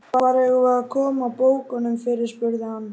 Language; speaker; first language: Icelandic; native; Icelandic